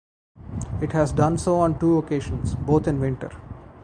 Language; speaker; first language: English; non-native, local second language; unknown